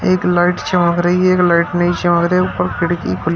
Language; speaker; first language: Hindi; native; Hindi